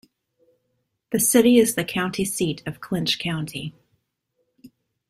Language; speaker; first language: English; native; English